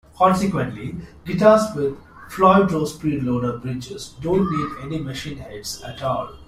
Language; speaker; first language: English; non-native, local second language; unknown